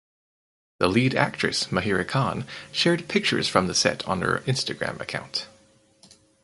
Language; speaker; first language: English; native; English